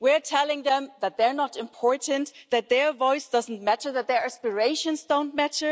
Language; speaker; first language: English; non-native, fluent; German